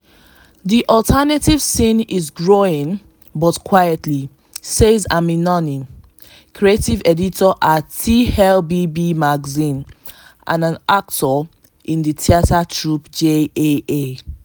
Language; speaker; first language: English; non-native, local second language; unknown